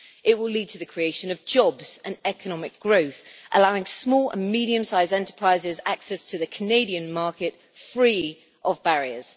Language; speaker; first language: English; native; English